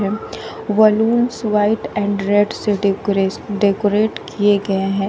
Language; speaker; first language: Hindi; native; Hindi